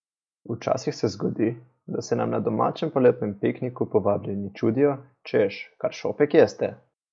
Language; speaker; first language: Slovenian; native; Slovenian